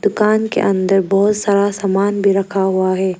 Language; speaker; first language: Hindi; early bilingual, other home language; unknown